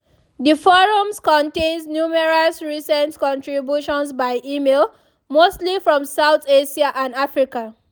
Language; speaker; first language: English; non-native, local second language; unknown